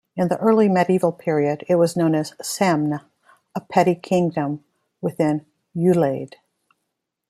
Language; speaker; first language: English; native; English